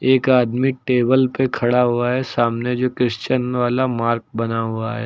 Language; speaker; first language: Hindi; native; Hindi